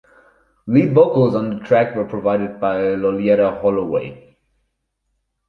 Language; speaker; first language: English; non-native, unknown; German